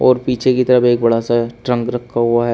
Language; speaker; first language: Hindi; native; Hindi